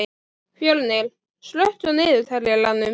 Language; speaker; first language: Icelandic; native; Icelandic